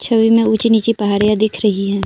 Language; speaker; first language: Hindi; non-native, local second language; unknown